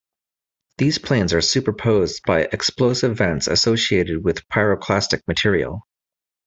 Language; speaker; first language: English; native; English